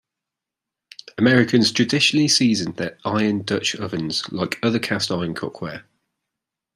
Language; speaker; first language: English; native; English